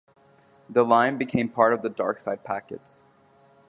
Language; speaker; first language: English; native; English